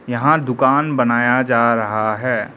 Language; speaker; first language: Hindi; non-native, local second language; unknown